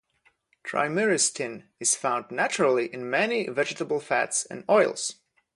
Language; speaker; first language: English; non-native, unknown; Polish